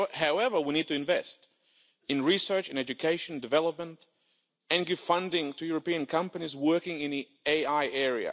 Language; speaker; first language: English; non-native, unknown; Lithuanian